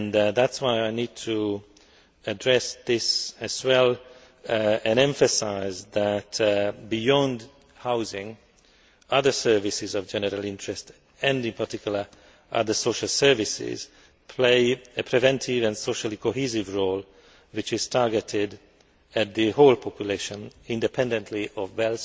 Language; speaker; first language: English; non-native, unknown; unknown